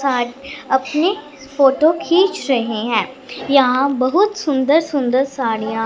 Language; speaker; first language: Hindi; non-native, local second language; Punjabi